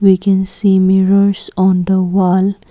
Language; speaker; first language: English; non-native, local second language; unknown